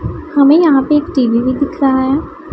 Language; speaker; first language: Hindi; non-native, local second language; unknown